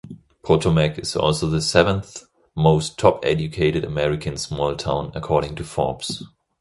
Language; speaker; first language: English; non-native, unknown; German